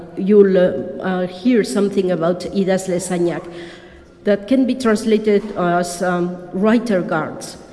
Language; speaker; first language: English; non-native, fluent; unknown